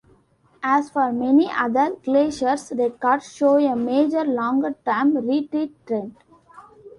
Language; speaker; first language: English; non-native, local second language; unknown